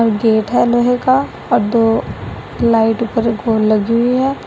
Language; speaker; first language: Hindi; non-native, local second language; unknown